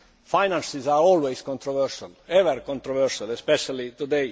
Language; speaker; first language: English; non-native, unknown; Estonian